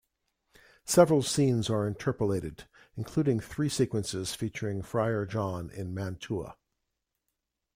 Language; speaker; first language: English; native; English